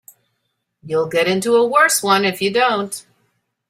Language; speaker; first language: English; native; English